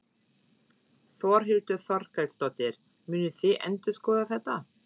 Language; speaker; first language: Icelandic; non-native, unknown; German